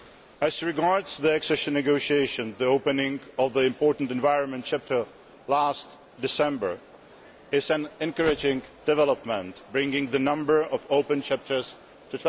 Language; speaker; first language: English; non-native, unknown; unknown